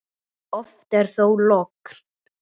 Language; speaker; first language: Icelandic; native; Icelandic